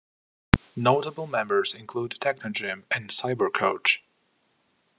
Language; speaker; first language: English; non-native, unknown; Ukrainian